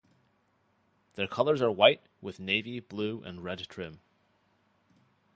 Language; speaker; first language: English; native; English